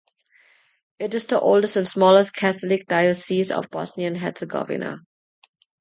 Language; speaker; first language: English; non-native, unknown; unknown